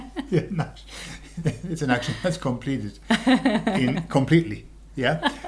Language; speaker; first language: English; native; English